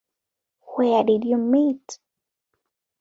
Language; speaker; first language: English; non-native, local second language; Ganda